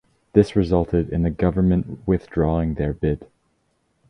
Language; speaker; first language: English; native; English